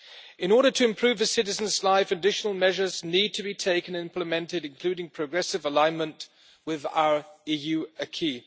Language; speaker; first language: English; non-native, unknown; German